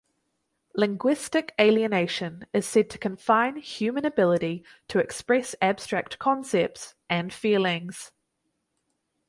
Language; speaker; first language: English; native; English